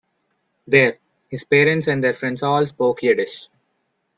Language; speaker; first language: English; non-native, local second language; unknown